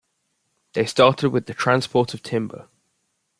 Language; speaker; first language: English; native; English